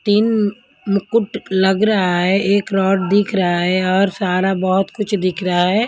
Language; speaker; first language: Hindi; non-native, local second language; Punjabi